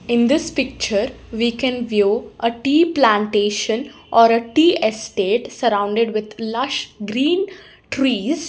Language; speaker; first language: English; non-native, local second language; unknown